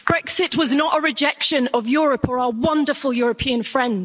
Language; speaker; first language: English; native; English